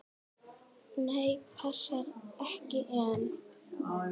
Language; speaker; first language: Icelandic; native; Icelandic